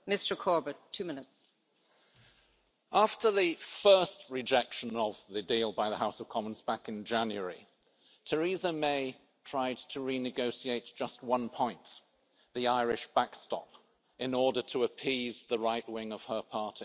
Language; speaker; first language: English; native; English